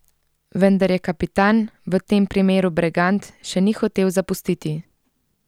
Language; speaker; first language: Slovenian; native; Slovenian